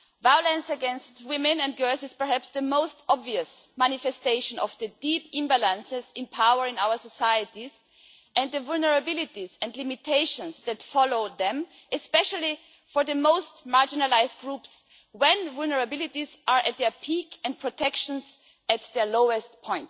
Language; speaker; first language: English; non-native, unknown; German